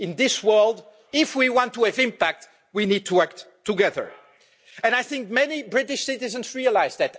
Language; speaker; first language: English; non-native, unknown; French